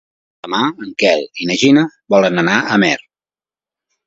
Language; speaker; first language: Catalan; native; Catalan